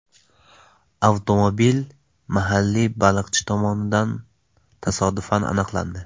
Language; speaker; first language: Uzbek; non-native, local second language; Tajik